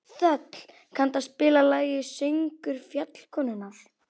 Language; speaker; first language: Icelandic; native; Icelandic